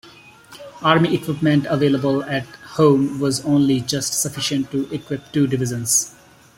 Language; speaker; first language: English; non-native, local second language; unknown